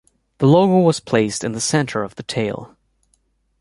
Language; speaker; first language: English; native; English